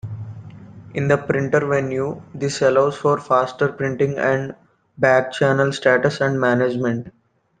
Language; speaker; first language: English; non-native, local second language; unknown